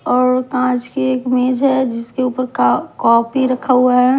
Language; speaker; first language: Hindi; non-native, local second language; Punjabi